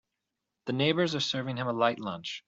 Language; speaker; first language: English; native; English